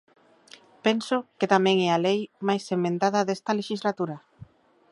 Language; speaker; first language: Galician; native; Galician